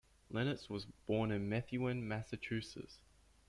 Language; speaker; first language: English; native; English